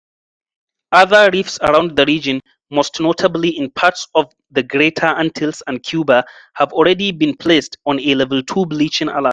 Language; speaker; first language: English; non-native, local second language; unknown